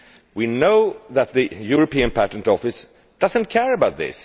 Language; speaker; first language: English; non-native, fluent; Swedish